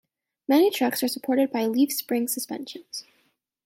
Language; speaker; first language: English; native; English